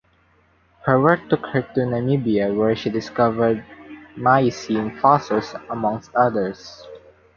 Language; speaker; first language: English; non-native, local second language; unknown